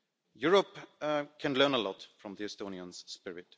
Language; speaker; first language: English; non-native, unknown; German